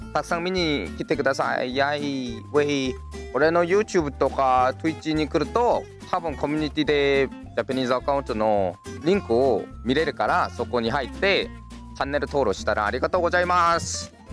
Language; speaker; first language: Japanese; non-native, fluent; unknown